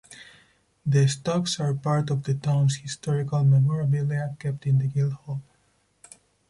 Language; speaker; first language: English; non-native, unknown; Spanish